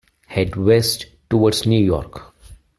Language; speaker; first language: English; non-native, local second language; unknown